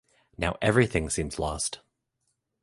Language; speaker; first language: English; native; English